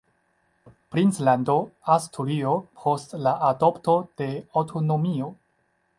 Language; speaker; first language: Esperanto; non-native, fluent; Chinese